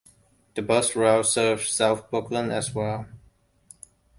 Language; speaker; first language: English; non-native, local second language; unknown